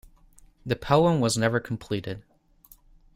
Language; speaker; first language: English; non-native, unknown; Dutch